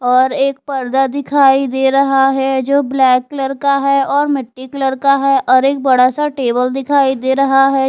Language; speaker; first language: Hindi; non-native, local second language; Punjabi